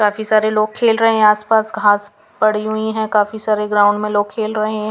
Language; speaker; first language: Hindi; non-native, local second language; Punjabi